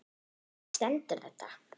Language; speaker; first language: Icelandic; non-native, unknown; German